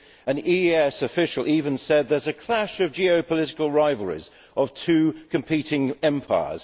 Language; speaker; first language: English; native; English